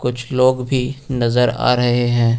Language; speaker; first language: Hindi; native; Hindi